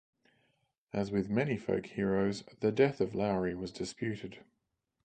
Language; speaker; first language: English; native; English